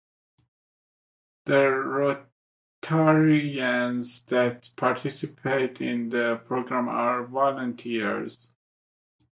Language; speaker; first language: English; native; English